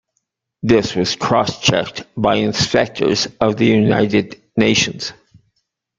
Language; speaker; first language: English; native; English